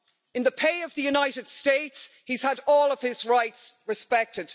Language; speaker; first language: English; native; English